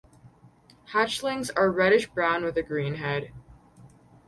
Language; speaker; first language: English; native; English